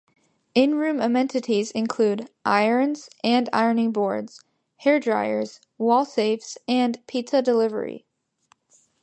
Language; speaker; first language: English; native; English